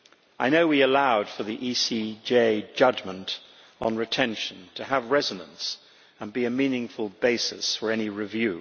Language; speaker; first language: English; native; English